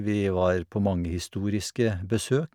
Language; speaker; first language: Norwegian; native; Norwegian